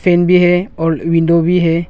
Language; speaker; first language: Hindi; non-native, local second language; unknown